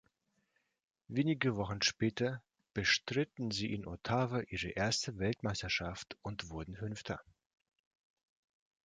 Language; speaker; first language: German; non-native, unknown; Russian